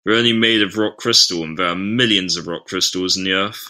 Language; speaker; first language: English; native; English